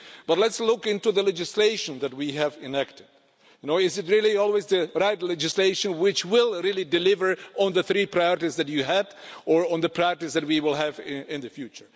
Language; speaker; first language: English; non-native, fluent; Czech